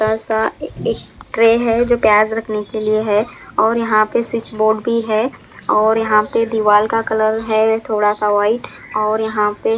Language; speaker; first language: Hindi; non-native, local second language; Punjabi